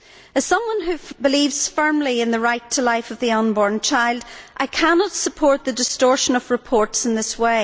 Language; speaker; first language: English; native; English